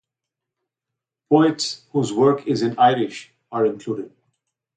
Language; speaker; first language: English; non-native, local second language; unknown